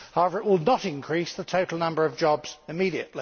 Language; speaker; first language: English; native; English